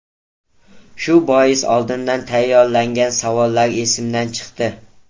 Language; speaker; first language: Uzbek; native; Uzbek